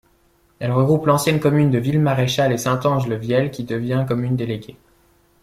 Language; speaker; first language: French; native; French